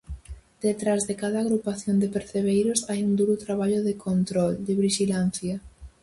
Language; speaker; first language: Galician; native; Galician